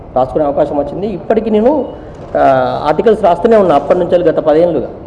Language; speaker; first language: Telugu; native; Telugu